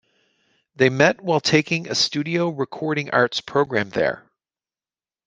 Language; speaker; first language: English; native; English